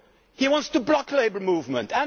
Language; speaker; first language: English; non-native, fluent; Dutch